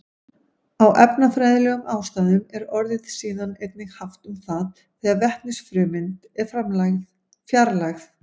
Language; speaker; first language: Icelandic; native; Icelandic